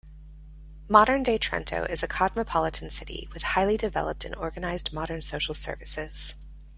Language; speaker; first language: English; native; English